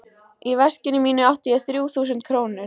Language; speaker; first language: Icelandic; native; Icelandic